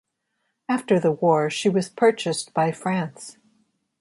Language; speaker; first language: English; native; English